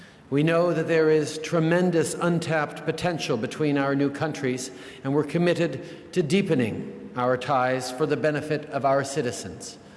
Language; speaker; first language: English; native; English